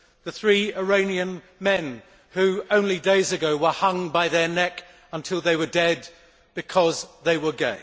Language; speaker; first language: English; native; English